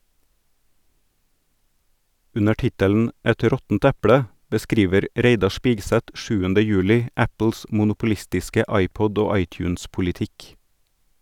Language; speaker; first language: Norwegian; native; Norwegian